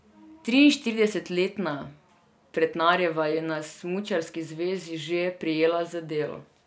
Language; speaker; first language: Slovenian; non-native, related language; Serbian